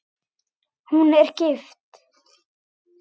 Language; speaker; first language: Icelandic; native; Icelandic